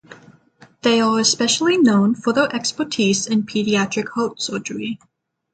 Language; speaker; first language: English; native; English